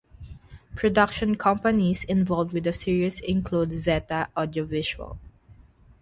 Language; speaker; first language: English; non-native, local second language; Filipino